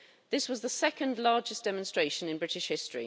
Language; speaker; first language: English; native; English